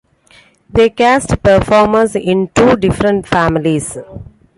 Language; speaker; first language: English; non-native, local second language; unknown